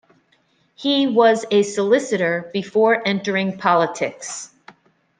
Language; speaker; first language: English; native; English